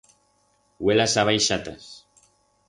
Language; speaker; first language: Aragonese; non-native, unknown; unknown